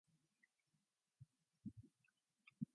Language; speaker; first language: English; non-native, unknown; Mongolian